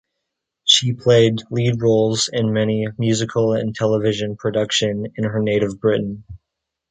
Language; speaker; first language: English; native; English